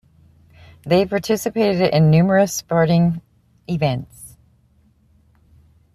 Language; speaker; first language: English; native; English